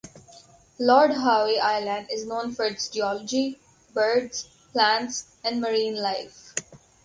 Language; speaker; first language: English; non-native, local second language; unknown